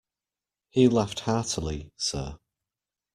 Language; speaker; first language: English; native; English